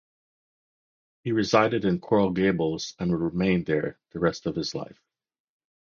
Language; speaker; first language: English; native; English